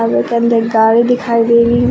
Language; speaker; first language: Hindi; native; Hindi